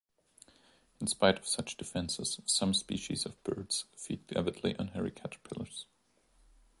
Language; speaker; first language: English; non-native, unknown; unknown